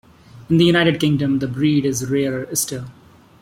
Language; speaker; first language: English; non-native, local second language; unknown